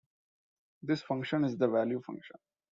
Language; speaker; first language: English; non-native, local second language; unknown